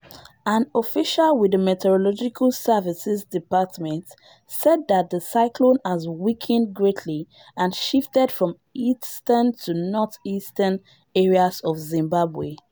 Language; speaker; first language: English; non-native, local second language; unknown